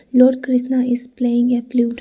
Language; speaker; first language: English; non-native, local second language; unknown